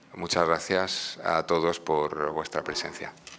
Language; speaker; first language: Spanish; native; Spanish